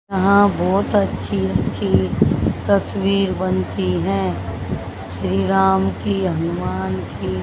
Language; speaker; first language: Hindi; native; Hindi